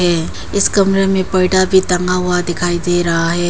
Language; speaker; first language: Hindi; non-native, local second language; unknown